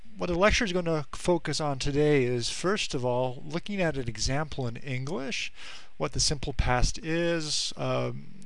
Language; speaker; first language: English; native; English